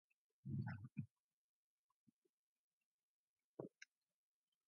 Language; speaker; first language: English; non-native, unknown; Mongolian